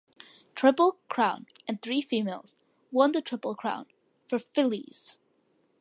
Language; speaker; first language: English; early bilingual, other home language; Malayalam